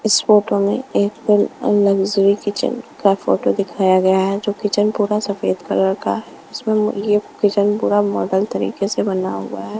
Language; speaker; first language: Hindi; non-native, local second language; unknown